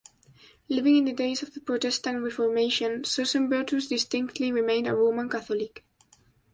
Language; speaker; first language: English; non-native, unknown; Spanish